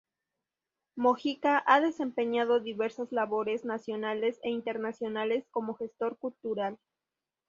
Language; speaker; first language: Spanish; native; Spanish